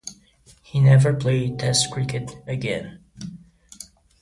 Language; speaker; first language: English; non-native, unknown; Portuguese